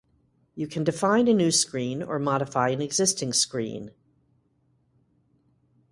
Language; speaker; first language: English; native; English